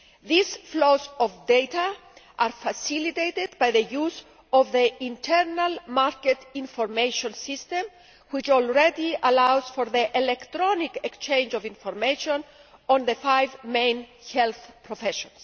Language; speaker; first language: English; non-native, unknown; Greek